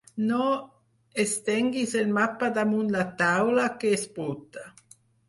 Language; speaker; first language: Catalan; non-native, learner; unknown